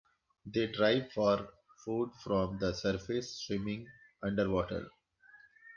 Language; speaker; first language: English; non-native, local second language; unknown